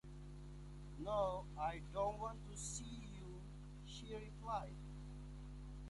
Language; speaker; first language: English; native; English